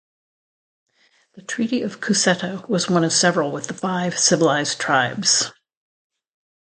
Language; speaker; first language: English; native; English